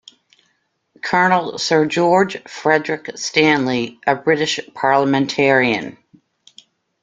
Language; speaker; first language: English; native; English